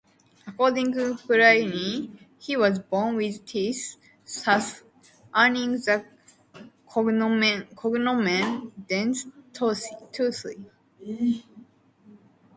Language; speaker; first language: English; non-native, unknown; Japanese